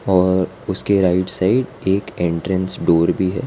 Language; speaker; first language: Hindi; non-native, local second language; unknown